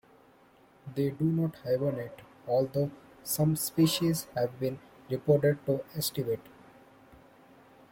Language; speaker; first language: English; non-native, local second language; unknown